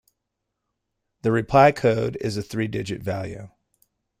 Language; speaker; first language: English; native; English